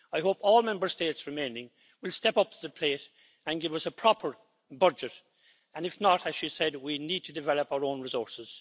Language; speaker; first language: English; native; English